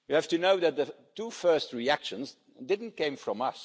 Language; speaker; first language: English; non-native, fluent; Dutch